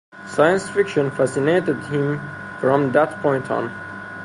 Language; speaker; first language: English; non-native, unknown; Persian